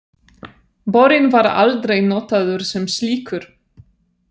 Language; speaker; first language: Icelandic; non-native, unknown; Polish